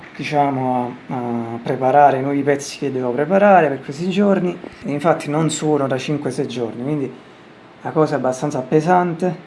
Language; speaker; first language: Italian; native; Italian